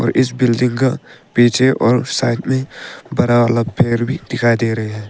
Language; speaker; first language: Hindi; early bilingual, other home language; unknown